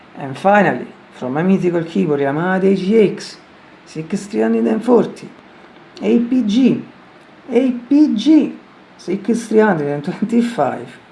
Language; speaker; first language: English; non-native, learner; Italian